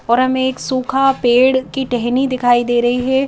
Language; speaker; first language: Hindi; native; Hindi